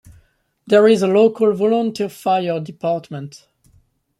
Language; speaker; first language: English; non-native, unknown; French